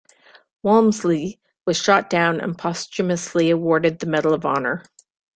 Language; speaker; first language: English; native; English